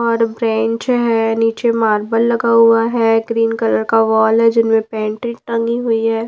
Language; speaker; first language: Hindi; non-native, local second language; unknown